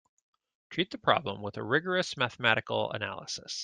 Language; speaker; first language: English; native; English